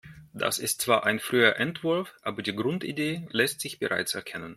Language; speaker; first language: German; non-native, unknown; Russian